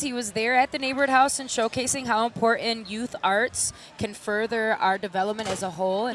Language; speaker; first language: English; early bilingual, other home language; Spanish